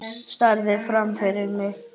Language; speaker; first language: Icelandic; native; Icelandic